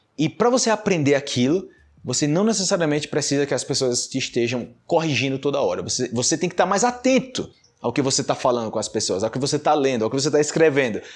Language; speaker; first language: Portuguese; non-native, fluent; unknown